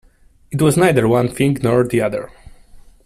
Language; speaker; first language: English; non-native, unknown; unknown